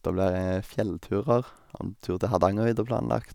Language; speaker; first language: Norwegian; native; Norwegian